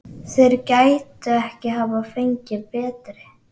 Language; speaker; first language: Icelandic; native; Icelandic